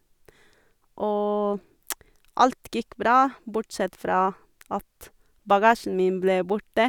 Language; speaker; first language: Norwegian; non-native, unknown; Portuguese